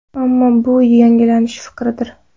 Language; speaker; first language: Uzbek; non-native, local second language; Kara-Kalpak